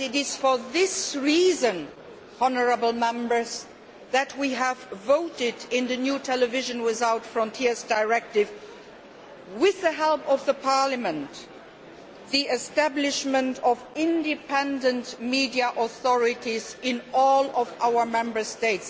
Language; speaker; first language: English; non-native, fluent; Luxembourgish